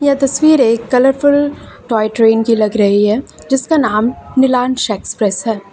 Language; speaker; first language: Hindi; native; Hindi